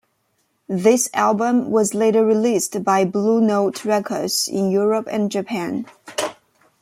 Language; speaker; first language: English; non-native, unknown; Chinese